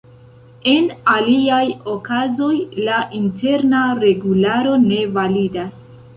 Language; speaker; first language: Esperanto; non-native, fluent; Central Kurdish